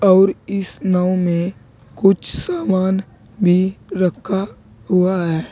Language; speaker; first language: Hindi; native; Hindi